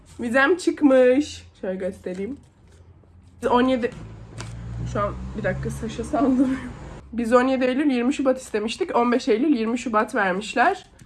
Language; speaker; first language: Turkish; native; Turkish